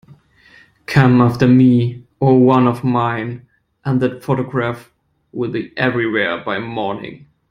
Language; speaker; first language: English; non-native, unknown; German